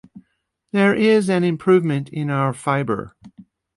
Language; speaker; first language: English; native; English